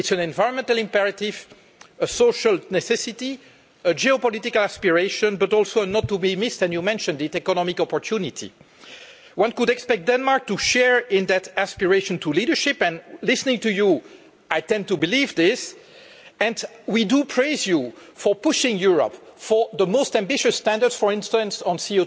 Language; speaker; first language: English; non-native, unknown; French